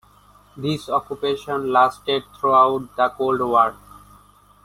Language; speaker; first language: English; non-native, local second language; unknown